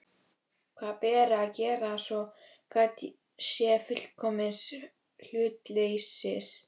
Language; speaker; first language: Icelandic; native; Icelandic